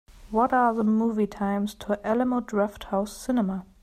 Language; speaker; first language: English; non-native, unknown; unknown